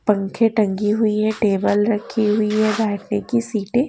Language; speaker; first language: Hindi; native; Hindi